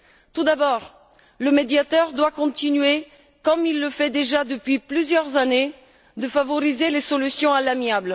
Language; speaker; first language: French; non-native, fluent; Bulgarian